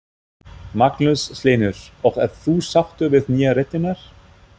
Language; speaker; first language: Icelandic; non-native, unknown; German